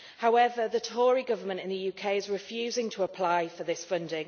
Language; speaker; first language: English; native; English